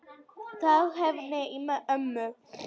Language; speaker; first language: Icelandic; non-native, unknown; Polish